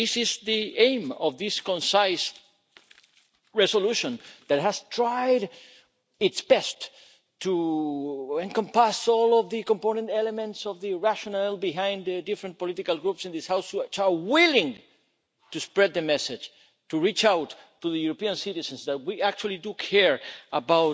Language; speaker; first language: English; non-native, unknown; Spanish